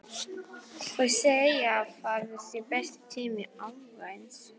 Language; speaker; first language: Icelandic; non-native, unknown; Polish